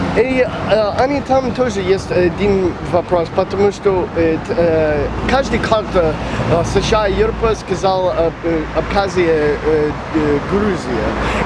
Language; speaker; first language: Russian; non-native, learner; English